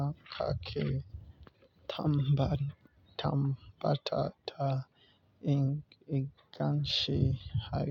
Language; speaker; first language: Hausa; non-native, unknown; Yoruba